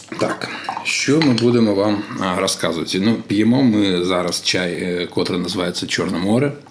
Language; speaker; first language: Ukrainian; non-native, local second language; Russian